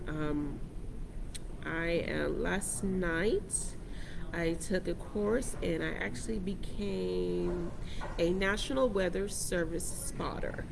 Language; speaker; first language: English; native; English